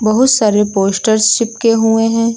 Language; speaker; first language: Hindi; native; Hindi